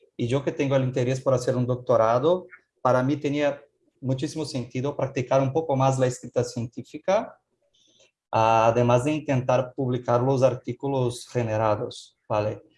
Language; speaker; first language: Spanish; non-native, fluent; Portuguese